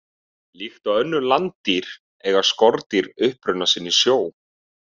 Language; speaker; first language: Icelandic; native; Icelandic